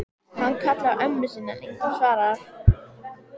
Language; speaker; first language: Icelandic; native; Icelandic